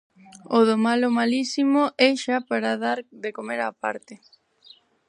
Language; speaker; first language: Galician; non-native, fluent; Spanish